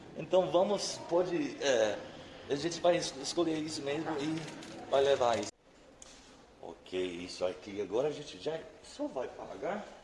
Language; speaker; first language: Portuguese; non-native, fluent; English